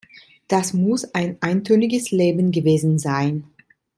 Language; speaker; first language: German; non-native, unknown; Italian